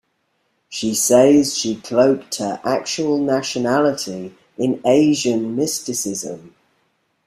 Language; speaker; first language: English; native; English